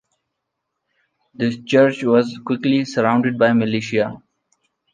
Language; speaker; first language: English; non-native, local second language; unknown